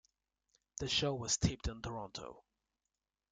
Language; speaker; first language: English; native; English